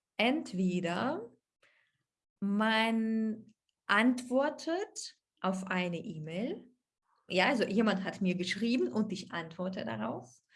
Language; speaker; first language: German; non-native, fluent; Russian